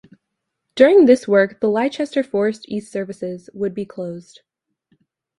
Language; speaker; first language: English; native; English